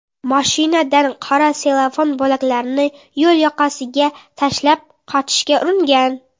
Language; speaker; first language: Uzbek; non-native, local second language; Kara-Kalpak